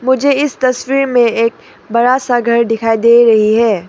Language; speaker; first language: Hindi; non-native, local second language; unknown